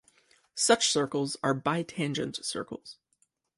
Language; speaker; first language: English; native; English